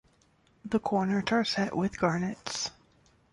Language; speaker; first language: English; native; English